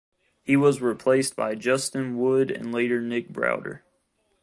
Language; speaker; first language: English; native; English